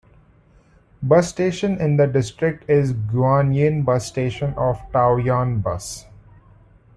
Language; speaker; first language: English; non-native, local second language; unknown